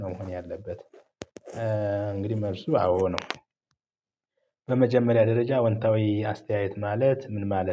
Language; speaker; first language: Amharic; native; Amharic